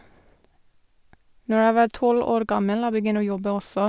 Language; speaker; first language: Norwegian; non-native, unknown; English